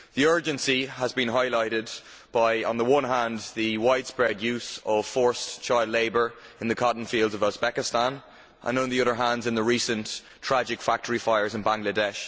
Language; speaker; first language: English; native; English